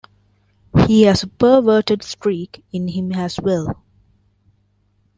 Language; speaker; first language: English; non-native, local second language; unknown